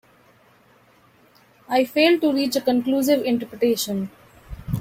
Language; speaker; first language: English; non-native, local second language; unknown